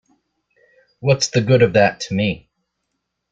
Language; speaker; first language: English; native; English